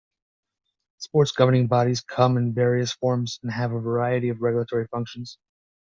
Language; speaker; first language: English; native; English